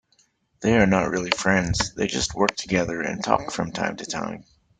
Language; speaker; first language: English; native; English